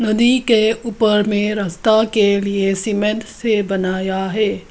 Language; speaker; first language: Hindi; early bilingual, other home language; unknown